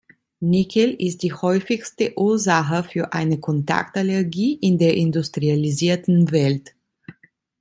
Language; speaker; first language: German; non-native, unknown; Italian